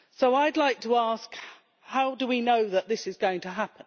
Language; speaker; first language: English; native; English